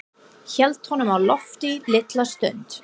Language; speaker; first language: Icelandic; non-native, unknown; English